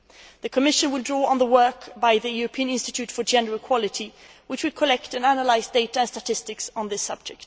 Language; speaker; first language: English; non-native, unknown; Swedish